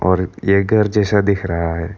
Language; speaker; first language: Hindi; non-native, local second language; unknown